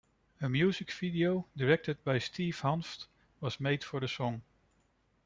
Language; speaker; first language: English; non-native, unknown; Dutch